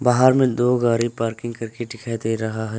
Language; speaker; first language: Hindi; non-native, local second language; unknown